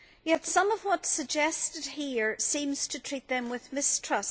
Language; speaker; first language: English; native; English